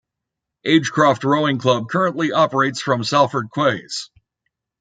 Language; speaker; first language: English; native; English